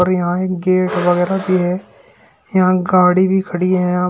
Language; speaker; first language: Hindi; native; Hindi